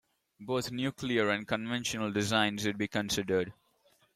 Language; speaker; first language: English; non-native, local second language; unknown